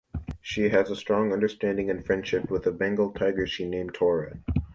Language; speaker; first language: English; native; English